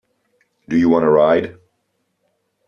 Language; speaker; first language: English; native; English